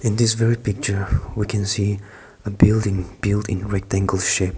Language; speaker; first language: English; non-native, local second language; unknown